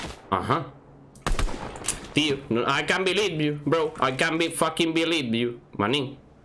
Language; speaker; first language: English; non-native, learner; Spanish